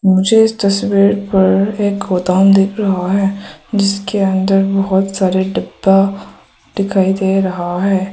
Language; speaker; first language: Hindi; early bilingual, other home language; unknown